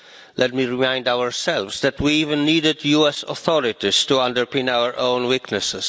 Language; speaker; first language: English; non-native, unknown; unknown